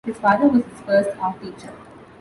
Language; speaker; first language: English; non-native, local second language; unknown